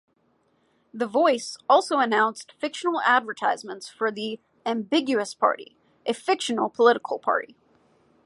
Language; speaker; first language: English; native; English